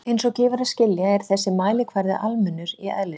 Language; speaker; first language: Icelandic; native; Icelandic